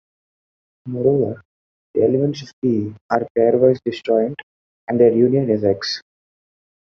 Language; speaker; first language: English; non-native, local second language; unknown